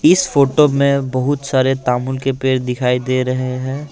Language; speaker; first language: Hindi; non-native, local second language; Assamese